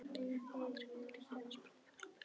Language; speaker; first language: Icelandic; non-native, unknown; Polish